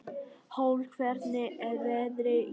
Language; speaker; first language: Icelandic; non-native, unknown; Vietnamese